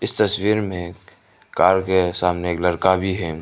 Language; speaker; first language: Hindi; non-native, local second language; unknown